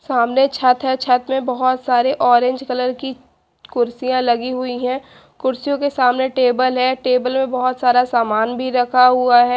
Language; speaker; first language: Hindi; native; Hindi